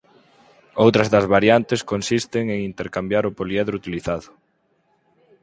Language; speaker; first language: Galician; native; Galician